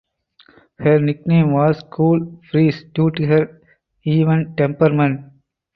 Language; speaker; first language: English; non-native, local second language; Tamil